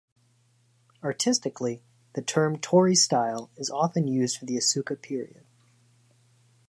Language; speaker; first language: English; native; English